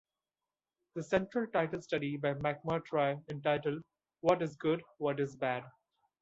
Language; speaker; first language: English; non-native, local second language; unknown